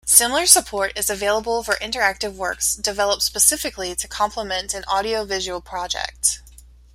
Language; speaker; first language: English; native; English